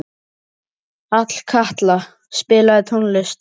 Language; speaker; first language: Icelandic; native; Icelandic